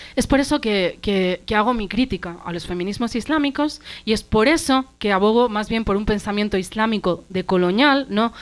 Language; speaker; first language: Spanish; early bilingual, other home language; Arabic